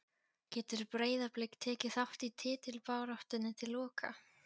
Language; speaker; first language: Icelandic; non-native, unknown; Polish